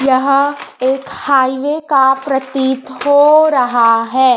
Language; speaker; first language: Hindi; native; Hindi